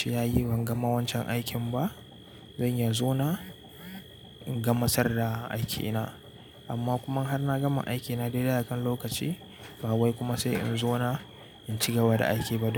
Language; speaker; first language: Hausa; native; Hausa